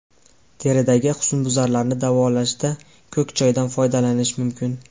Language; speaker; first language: Uzbek; native; Uzbek